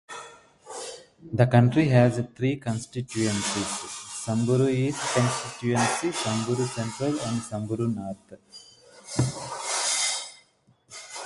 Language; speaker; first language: English; non-native, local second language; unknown